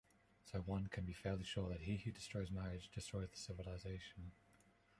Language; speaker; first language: English; non-native, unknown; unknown